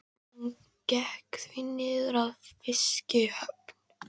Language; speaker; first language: Icelandic; native; Icelandic